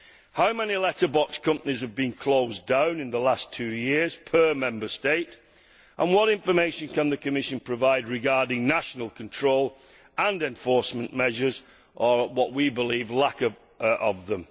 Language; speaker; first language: English; native; English